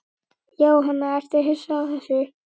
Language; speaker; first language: Icelandic; native; Icelandic